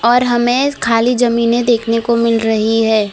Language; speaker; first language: Hindi; non-native, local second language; Gujarati